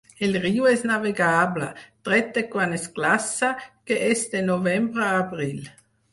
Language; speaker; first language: Catalan; non-native, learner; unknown